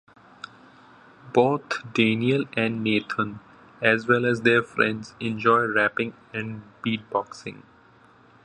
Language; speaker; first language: English; non-native, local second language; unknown